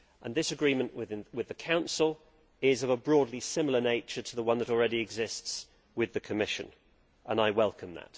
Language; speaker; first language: English; native; English